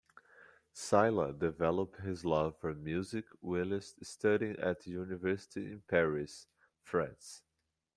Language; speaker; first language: English; non-native, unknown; Portuguese